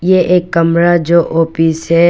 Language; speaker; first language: Hindi; non-native, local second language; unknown